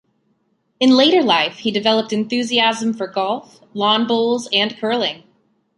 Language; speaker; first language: English; native; English